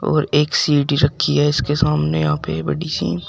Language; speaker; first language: Hindi; native; Hindi